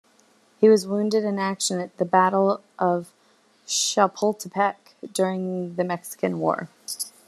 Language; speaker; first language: English; native; English